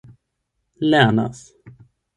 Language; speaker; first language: Esperanto; non-native, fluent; German